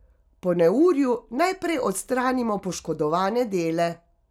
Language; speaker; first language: Slovenian; native; Slovenian